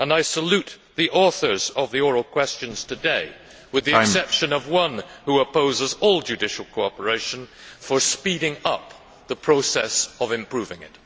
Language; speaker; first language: English; native; English